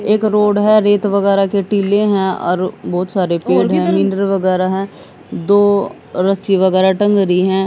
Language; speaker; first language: Hindi; native; Hindi